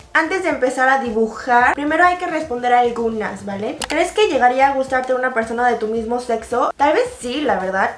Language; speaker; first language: Spanish; early bilingual, other home language; Korean